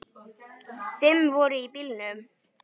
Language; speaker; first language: Icelandic; native; Icelandic